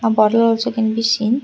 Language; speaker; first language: English; non-native, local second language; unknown